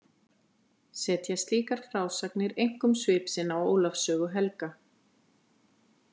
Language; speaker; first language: Icelandic; native; Icelandic